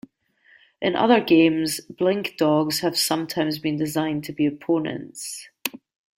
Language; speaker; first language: English; native; English